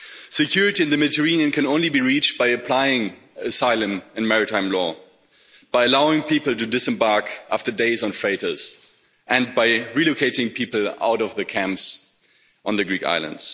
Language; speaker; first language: English; non-native, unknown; German